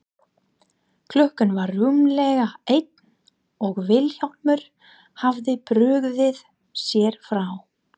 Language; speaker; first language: Icelandic; non-native, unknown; English